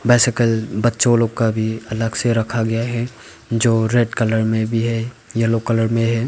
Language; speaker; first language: Hindi; non-native, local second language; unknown